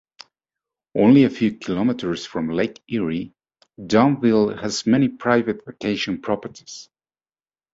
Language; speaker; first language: English; native; English